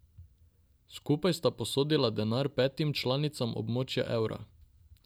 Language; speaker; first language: Slovenian; non-native, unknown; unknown